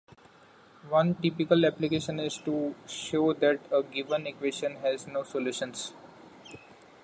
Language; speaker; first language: English; non-native, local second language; Marathi